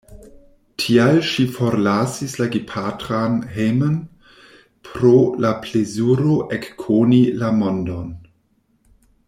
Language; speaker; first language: Esperanto; non-native, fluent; German